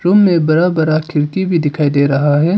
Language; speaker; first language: Hindi; non-native, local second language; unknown